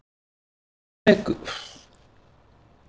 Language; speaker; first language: Icelandic; native; Icelandic